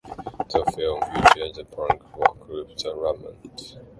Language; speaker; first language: English; non-native, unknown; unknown